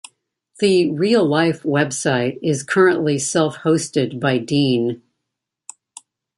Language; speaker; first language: English; native; English